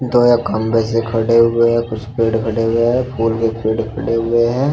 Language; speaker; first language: Hindi; native; Hindi